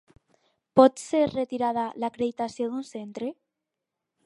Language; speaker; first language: Catalan; non-native, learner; Spanish